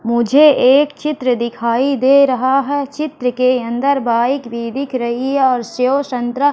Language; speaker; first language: Hindi; native; Hindi